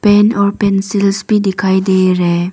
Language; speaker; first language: Hindi; non-native, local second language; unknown